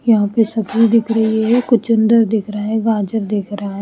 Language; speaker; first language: Hindi; native; Hindi